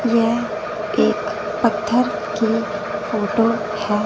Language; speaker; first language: Hindi; non-native, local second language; Punjabi